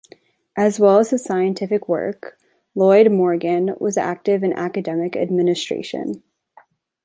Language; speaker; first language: English; native; English